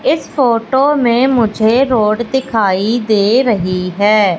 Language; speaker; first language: Hindi; native; Hindi